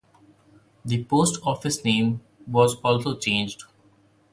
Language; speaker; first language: English; non-native, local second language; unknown